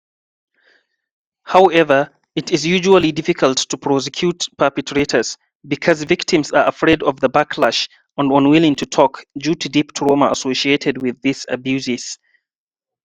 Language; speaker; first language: English; non-native, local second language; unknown